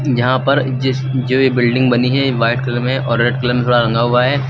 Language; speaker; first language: Hindi; native; Hindi